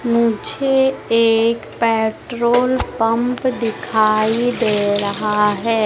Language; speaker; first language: Hindi; native; Hindi